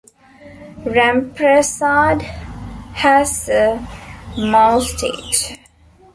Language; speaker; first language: English; non-native, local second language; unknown